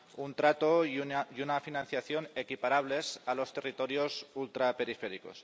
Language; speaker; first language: Spanish; non-native, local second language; Catalan